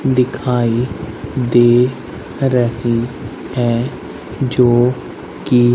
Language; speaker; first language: Hindi; native; Hindi